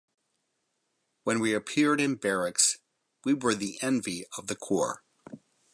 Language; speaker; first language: English; native; English